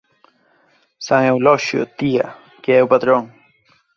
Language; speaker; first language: Galician; native; Galician